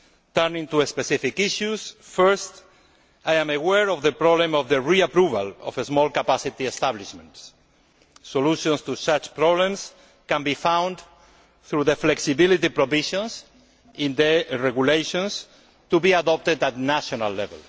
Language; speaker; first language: English; non-native, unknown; Spanish